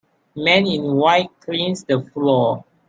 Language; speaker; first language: English; non-native, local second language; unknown